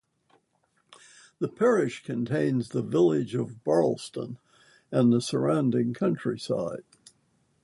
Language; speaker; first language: English; native; English